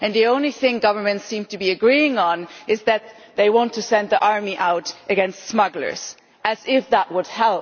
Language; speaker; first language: English; non-native, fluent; German